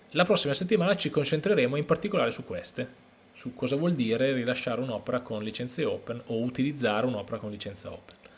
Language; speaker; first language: Italian; native; Italian